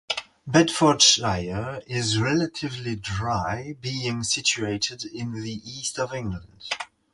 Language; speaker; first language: English; non-native, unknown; French